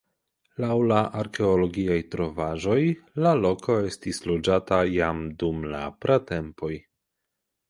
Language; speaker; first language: Esperanto; non-native, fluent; Polish